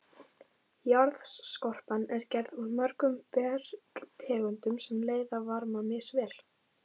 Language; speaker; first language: Icelandic; native; Icelandic